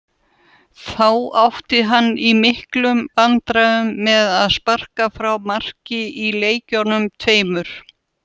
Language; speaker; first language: Icelandic; non-native, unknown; Russian